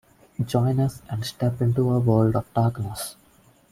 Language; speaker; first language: English; non-native, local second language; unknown